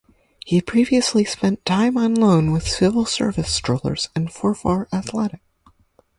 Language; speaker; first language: English; native; English